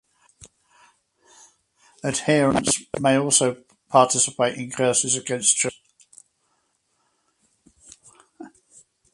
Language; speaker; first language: English; native; English